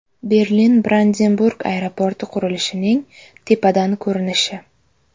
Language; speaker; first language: Uzbek; native; Uzbek